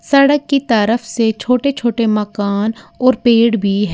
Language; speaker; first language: Hindi; native; Hindi